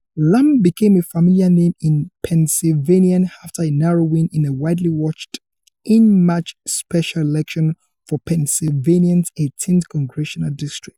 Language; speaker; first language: English; non-native, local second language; Yoruba